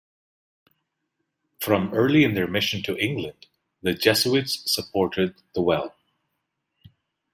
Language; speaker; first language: English; non-native, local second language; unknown